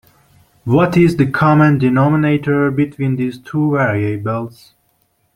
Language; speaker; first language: English; non-native, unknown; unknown